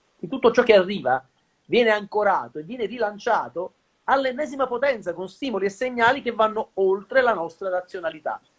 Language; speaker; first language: Italian; native; Italian